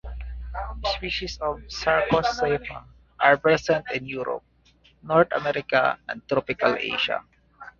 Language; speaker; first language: English; native; English